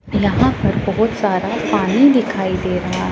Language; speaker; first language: Hindi; non-native, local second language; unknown